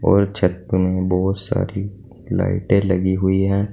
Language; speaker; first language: Hindi; native; Hindi